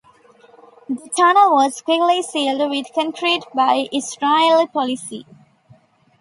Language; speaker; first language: English; non-native, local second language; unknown